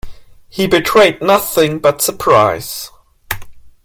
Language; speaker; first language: English; non-native, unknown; German